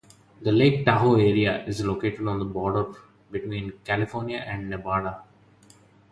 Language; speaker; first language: English; non-native, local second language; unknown